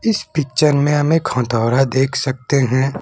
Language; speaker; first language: Hindi; non-native, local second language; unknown